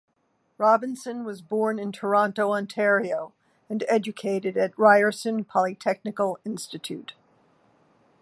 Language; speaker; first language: English; native; English